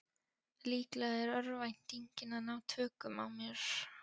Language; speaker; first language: Icelandic; non-native, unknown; Polish